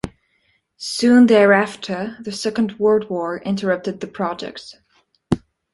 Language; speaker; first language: English; non-native, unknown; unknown